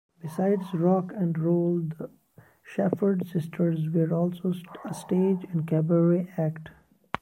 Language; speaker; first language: English; non-native, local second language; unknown